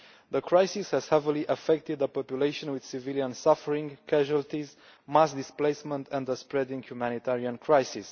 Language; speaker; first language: English; non-native, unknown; Romanian